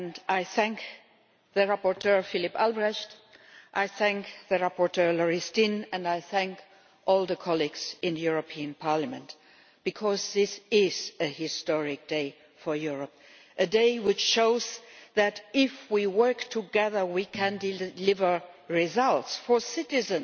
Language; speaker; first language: English; non-native, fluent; Luxembourgish